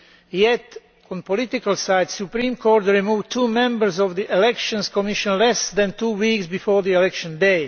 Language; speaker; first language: English; non-native, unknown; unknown